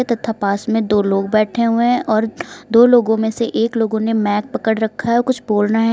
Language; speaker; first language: Hindi; native; Hindi